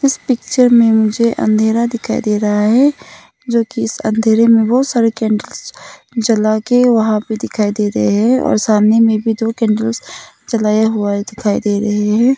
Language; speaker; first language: Hindi; non-native, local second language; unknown